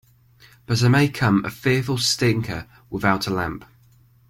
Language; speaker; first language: English; native; English